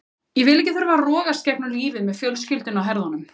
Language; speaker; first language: Icelandic; native; Icelandic